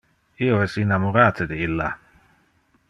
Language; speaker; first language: Interlingua; non-native, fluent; Dutch